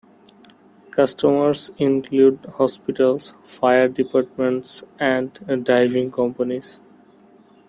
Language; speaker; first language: English; non-native, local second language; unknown